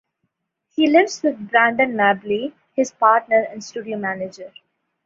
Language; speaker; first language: English; non-native, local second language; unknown